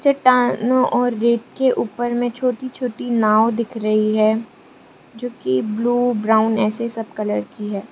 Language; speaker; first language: Hindi; non-native, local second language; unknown